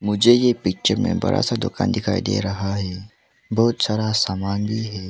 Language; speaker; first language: Hindi; non-native, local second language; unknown